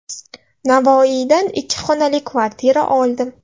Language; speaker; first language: Uzbek; non-native, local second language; Russian